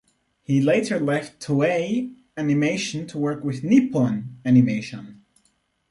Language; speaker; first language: English; non-native, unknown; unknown